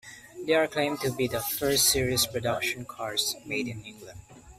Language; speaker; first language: English; non-native, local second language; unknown